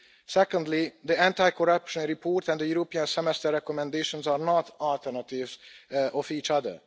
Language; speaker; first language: English; non-native, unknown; Hungarian